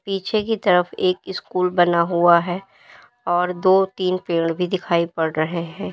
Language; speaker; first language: Hindi; native; Hindi